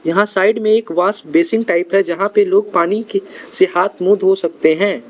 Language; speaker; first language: Hindi; non-native, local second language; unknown